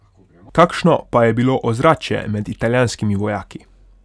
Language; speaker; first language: Slovenian; non-native, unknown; Hungarian